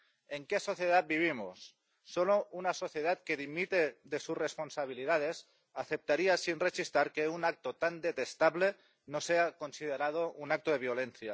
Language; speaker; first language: Spanish; non-native, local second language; Catalan